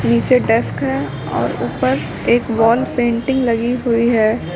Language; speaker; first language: Hindi; native; Hindi